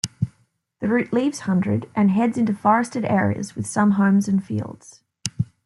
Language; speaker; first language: English; native; English